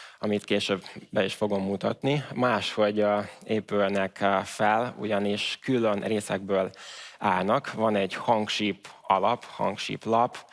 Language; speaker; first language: Hungarian; early bilingual, other home language; Ukrainian